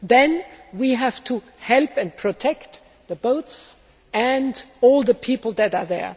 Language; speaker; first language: English; native; English